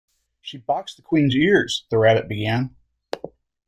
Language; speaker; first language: English; native; English